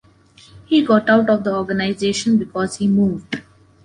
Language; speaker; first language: English; non-native, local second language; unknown